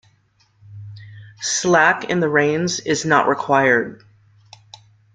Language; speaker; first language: English; native; English